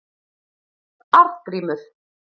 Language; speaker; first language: Icelandic; native; Icelandic